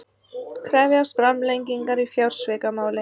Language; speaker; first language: Icelandic; native; Icelandic